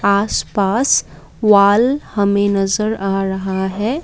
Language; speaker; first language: Hindi; non-native, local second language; Assamese